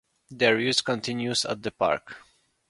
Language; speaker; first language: English; non-native, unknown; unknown